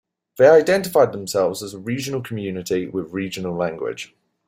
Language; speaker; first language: English; native; English